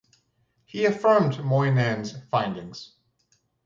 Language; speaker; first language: English; native; English